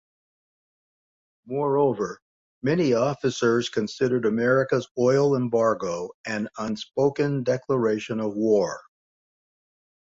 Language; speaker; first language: English; native; English